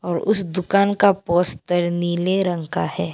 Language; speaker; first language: Hindi; non-native, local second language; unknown